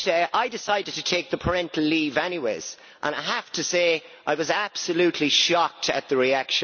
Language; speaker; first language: English; native; English